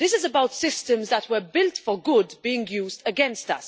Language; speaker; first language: English; non-native, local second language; Maltese